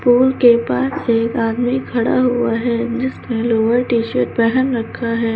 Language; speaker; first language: Hindi; native; Hindi